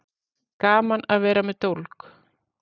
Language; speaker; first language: Icelandic; native; Icelandic